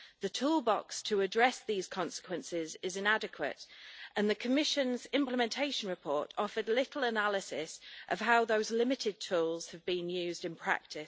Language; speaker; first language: English; native; English